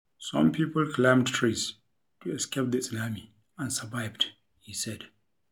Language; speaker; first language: English; non-native, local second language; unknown